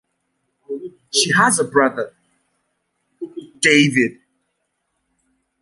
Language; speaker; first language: English; native; English